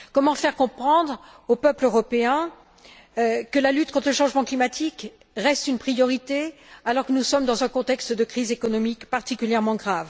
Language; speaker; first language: French; native; French